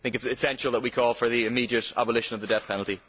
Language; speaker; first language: English; native; English